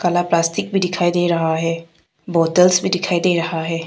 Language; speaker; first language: Hindi; non-native, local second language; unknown